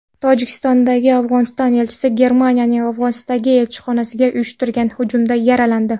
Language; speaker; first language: Uzbek; non-native, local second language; Kara-Kalpak